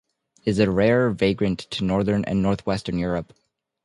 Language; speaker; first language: English; native; English